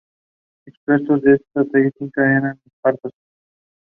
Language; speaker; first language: English; non-native, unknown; Spanish